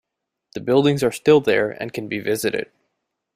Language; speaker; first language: English; native; English